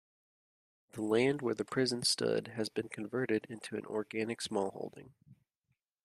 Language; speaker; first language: English; native; English